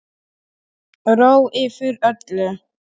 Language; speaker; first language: Icelandic; non-native, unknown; Polish